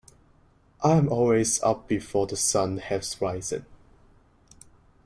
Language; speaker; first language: English; non-native, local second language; Cantonese